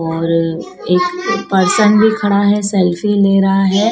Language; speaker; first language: Hindi; native; Hindi